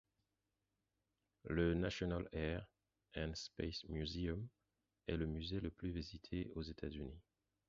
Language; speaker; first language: French; non-native, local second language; Haitian Creole